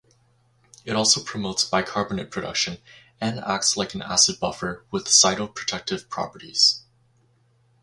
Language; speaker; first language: English; native; English